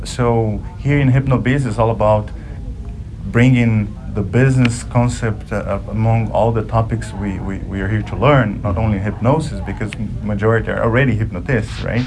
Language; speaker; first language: English; non-native, fluent; Portuguese